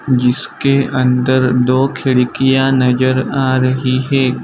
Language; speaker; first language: Hindi; non-native, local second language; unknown